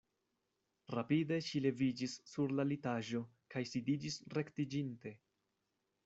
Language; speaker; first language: Esperanto; non-native, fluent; Spanish